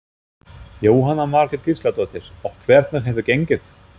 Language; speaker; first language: Icelandic; non-native, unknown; German